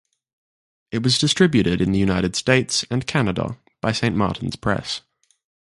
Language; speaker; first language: English; native; English